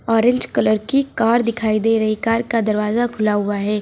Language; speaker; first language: Hindi; native; Hindi